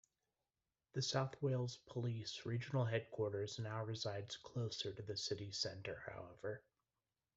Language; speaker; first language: English; native; English